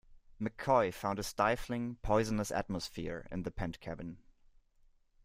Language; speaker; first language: English; non-native, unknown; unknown